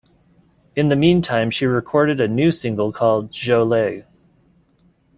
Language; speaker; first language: English; native; English